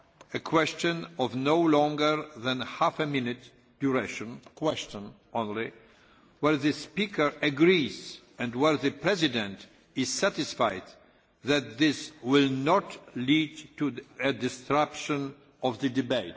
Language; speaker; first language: English; non-native, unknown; Polish